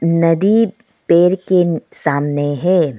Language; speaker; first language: Hindi; non-native, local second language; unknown